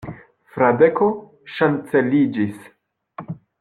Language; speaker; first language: Esperanto; non-native, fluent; French